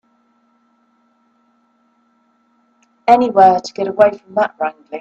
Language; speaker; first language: English; native; English